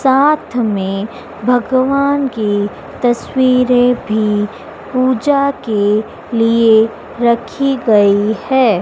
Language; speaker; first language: Hindi; native; Hindi